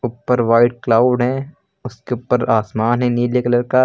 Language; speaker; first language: Hindi; native; Hindi